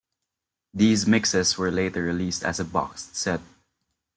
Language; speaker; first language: English; non-native, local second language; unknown